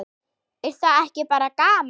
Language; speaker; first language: Icelandic; non-native, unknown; German